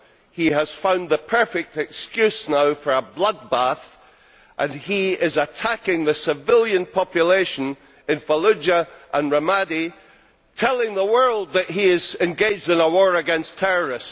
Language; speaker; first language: English; native; English